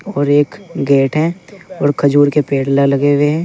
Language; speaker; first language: Hindi; native; Hindi